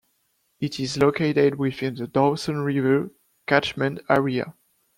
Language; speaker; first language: English; non-native, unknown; French